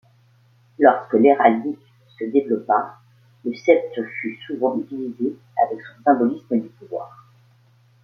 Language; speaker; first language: French; native; French